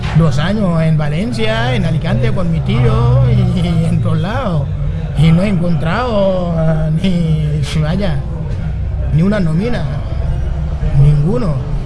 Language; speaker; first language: Spanish; non-native, fluent; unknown